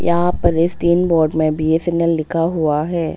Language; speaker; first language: Hindi; non-native, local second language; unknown